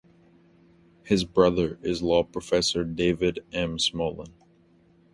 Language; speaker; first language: English; native; English